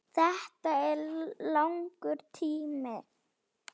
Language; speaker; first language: Icelandic; non-native, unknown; Slovak